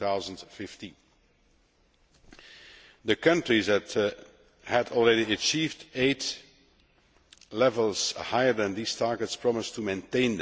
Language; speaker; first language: English; non-native, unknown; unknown